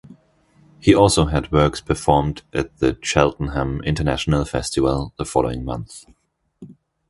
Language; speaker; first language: English; non-native, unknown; German